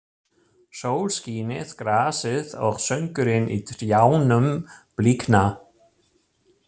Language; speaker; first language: Icelandic; non-native, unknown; German